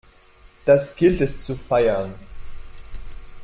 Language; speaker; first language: German; non-native, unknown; French